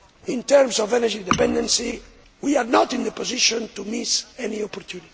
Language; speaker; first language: English; non-native, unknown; Spanish